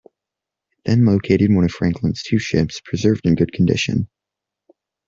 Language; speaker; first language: English; native; English